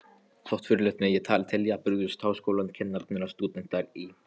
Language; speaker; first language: Icelandic; non-native, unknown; Polish